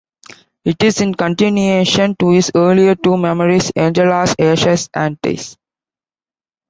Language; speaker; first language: English; non-native, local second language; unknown